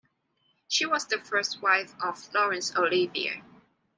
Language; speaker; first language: English; non-native, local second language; Cantonese